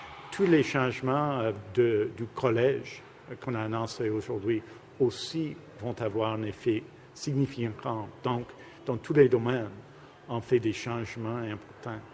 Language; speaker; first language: French; non-native, fluent; English